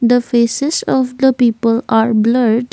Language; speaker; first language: English; non-native, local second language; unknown